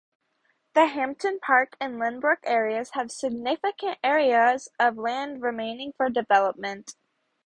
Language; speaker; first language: English; native; English